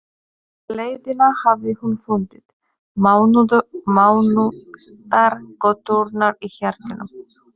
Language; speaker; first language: Icelandic; non-native, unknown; Polish